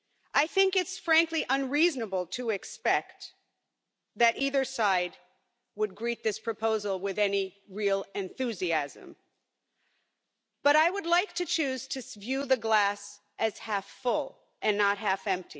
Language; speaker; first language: English; non-native, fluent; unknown